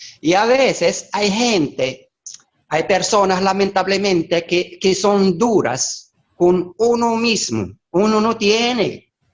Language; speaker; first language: Spanish; non-native, fluent; Arabic